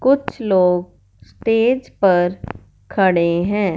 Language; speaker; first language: Hindi; non-native, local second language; Punjabi